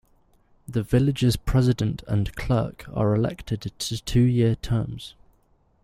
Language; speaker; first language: English; native; English